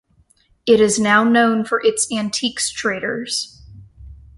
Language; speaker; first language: English; native; English